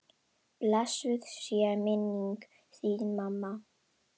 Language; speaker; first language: Icelandic; non-native, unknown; Indonesian